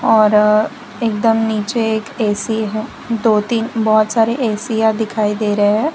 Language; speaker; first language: Hindi; non-native, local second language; Gujarati